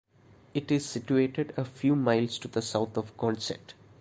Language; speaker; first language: English; non-native, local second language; Malayalam